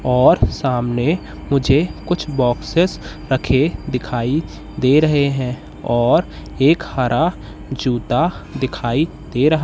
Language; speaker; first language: Hindi; native; Hindi